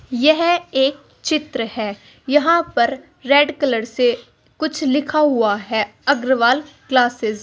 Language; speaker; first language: Hindi; native; Hindi